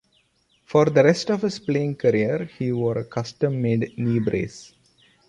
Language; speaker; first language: English; non-native, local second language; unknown